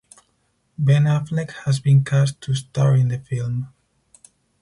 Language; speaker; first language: English; non-native, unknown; Spanish